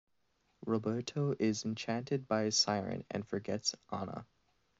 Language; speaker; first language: English; native; English